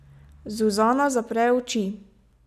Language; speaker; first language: Slovenian; native; Slovenian